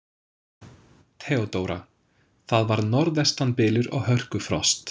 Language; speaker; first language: Icelandic; non-native, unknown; English